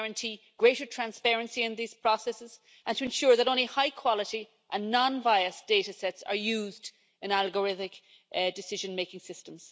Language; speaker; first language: English; native; English